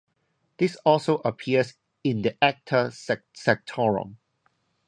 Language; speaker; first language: English; non-native, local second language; Cantonese